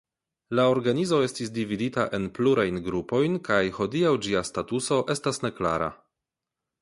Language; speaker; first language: Esperanto; non-native, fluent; Polish